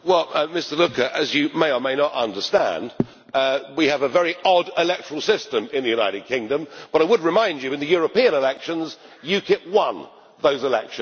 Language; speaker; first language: English; native; English